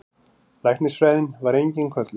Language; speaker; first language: Icelandic; native; Icelandic